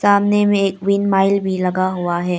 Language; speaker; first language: Hindi; early bilingual, other home language; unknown